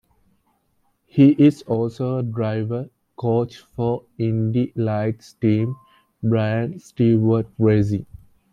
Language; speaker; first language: English; native; English